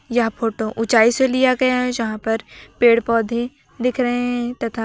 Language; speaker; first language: Hindi; native; Hindi